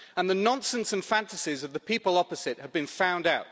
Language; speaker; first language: English; native; English